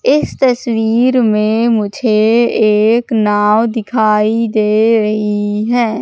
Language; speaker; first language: Hindi; native; Hindi